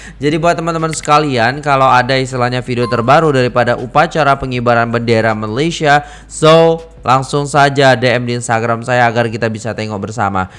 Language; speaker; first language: Indonesian; native; Indonesian